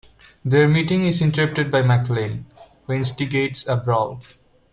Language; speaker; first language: English; non-native, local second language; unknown